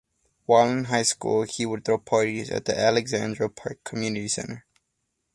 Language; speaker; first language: English; native; English